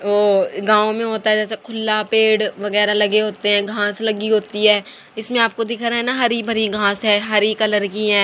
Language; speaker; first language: Hindi; native; Hindi